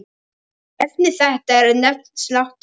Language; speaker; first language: Icelandic; non-native, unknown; Polish